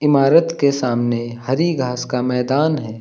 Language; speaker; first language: Hindi; native; Hindi